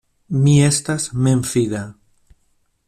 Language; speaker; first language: Esperanto; non-native, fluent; Spanish